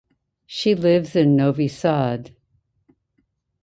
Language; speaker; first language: English; native; English